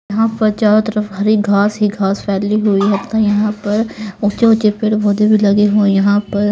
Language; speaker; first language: Hindi; native; Hindi